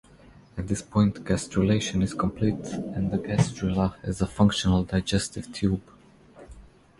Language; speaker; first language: English; non-native, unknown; Croatian